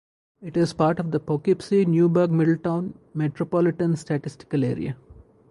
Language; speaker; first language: English; non-native, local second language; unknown